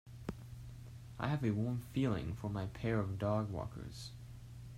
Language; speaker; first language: English; native; English